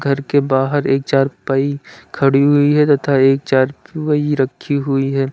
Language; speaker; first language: Hindi; native; Hindi